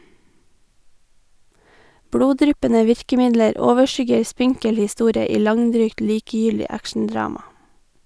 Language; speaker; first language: Norwegian; native; Norwegian